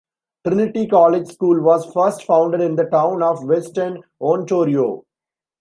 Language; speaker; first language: English; non-native, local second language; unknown